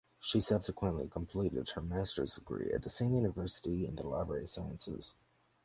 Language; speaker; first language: English; native; English